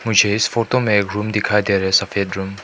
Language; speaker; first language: Hindi; non-native, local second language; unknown